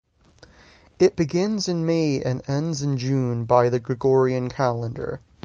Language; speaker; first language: English; native; English